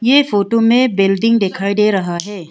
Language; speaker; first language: Hindi; non-native, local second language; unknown